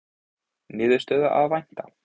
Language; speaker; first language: Icelandic; native; Icelandic